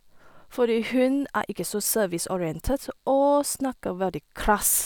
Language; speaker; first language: Norwegian; non-native, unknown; Chinese